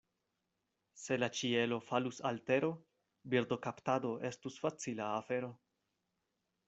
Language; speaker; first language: Esperanto; non-native, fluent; Spanish